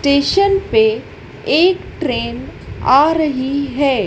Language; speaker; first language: Hindi; native; Hindi